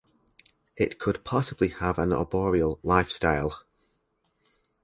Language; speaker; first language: English; native; English